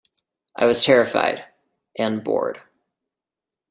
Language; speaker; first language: English; native; English